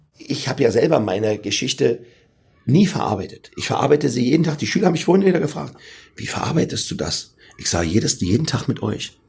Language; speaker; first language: German; native; German